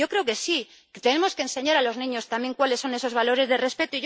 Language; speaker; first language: Spanish; native; Spanish